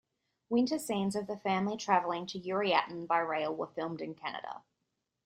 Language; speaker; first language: English; native; English